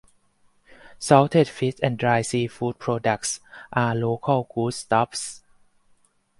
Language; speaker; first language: English; non-native, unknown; Thai